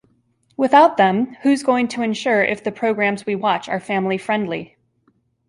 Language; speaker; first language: English; native; English